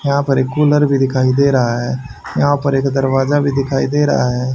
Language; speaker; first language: Hindi; native; Hindi